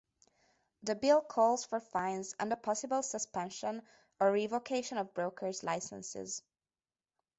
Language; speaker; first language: English; non-native, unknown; Hungarian